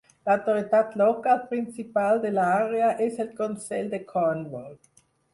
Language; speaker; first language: Catalan; non-native, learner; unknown